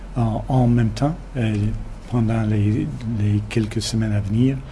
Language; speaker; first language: French; non-native, fluent; English